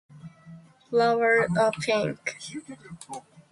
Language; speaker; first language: English; non-native, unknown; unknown